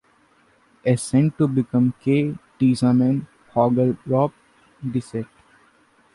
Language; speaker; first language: English; non-native, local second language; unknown